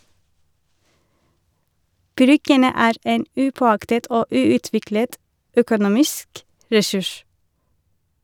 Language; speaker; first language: Norwegian; non-native, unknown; Turkish